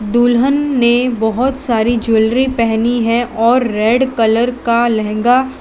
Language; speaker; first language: Hindi; non-native, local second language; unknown